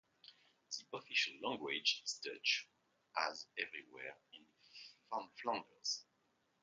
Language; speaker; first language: English; non-native, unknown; French